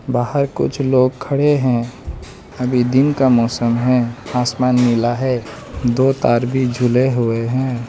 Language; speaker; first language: Hindi; non-native, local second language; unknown